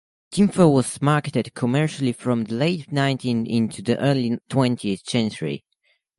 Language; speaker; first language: English; native; English